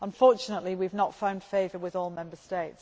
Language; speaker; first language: English; native; English